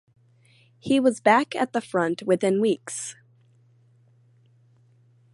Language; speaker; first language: English; native; English